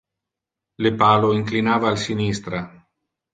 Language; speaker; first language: Interlingua; non-native, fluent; Italian